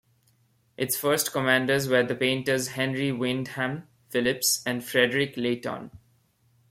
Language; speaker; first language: English; non-native, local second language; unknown